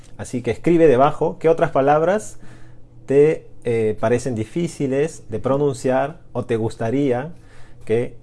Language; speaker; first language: Spanish; native; Spanish